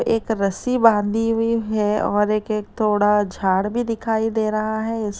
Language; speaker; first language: Hindi; native; Hindi